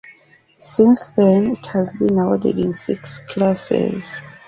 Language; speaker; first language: English; native; English